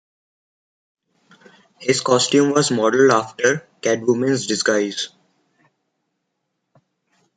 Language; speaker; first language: English; non-native, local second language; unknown